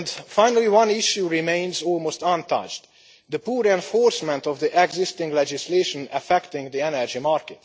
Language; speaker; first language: English; non-native, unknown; Hungarian